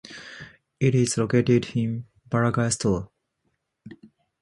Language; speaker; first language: English; non-native, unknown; Japanese